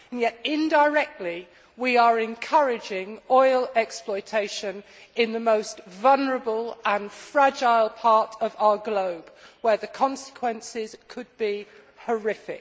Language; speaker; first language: English; native; English